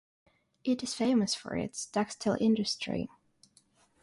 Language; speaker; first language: English; non-native, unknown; Russian